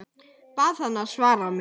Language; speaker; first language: Icelandic; native; Icelandic